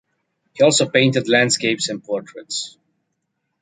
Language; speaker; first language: English; native; English